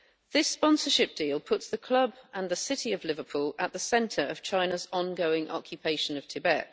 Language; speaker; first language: English; native; English